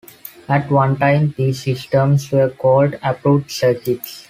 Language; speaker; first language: English; non-native, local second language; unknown